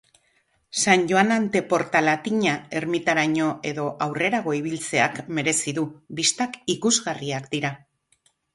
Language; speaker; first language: Basque; native; Basque